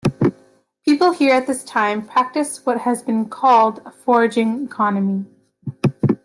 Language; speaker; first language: English; native; English